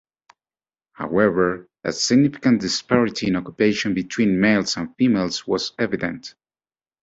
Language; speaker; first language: English; native; English